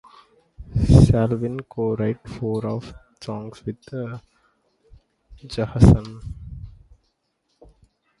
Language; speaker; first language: English; native; English